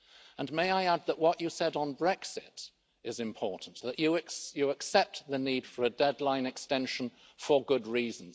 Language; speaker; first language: English; native; English